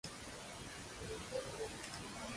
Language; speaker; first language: Latvian; early bilingual, heritage; Latvian